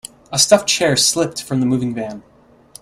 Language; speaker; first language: English; native; English